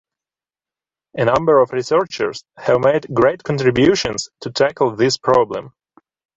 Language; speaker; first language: English; non-native, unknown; Ukrainian